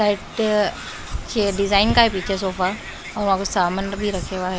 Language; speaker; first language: Hindi; non-native, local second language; Punjabi